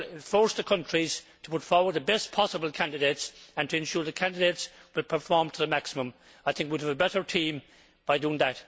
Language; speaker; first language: English; native; English